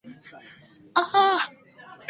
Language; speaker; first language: English; native; English